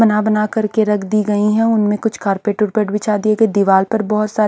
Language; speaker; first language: Hindi; native; Hindi